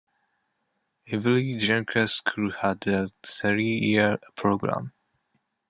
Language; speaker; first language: English; non-native, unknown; Japanese